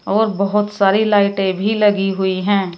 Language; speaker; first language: Hindi; native; Hindi